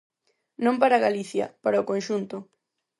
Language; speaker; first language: Galician; non-native, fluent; Spanish